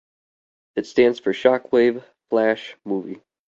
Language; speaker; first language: English; native; English